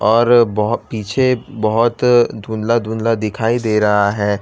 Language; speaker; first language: Hindi; non-native, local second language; Gujarati